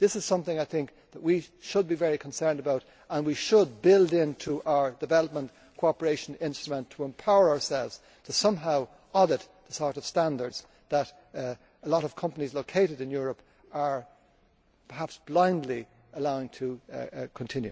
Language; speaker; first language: English; native; English